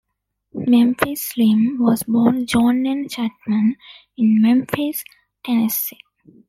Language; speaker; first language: English; non-native, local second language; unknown